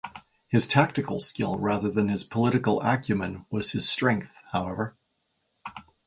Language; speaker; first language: English; native; English